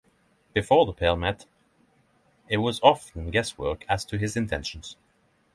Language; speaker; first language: English; non-native, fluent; Norwegian